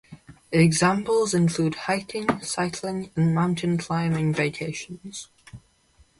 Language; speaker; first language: English; native; English